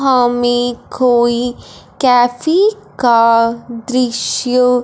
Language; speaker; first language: Hindi; non-native, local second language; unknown